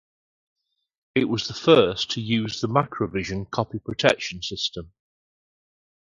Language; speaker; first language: English; native; English